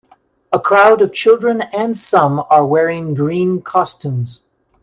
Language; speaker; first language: English; native; English